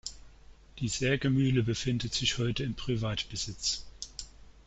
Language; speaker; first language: German; native; German